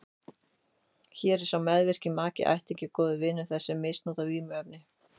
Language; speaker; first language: Icelandic; native; Icelandic